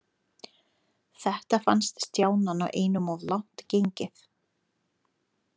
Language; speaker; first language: Icelandic; non-native, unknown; Lithuanian